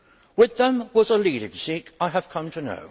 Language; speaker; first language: English; native; English